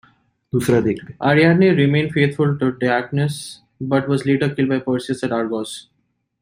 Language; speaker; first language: English; non-native, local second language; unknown